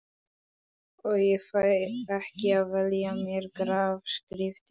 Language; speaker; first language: Icelandic; non-native, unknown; Polish